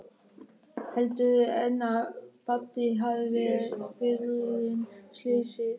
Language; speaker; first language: Icelandic; non-native, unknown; German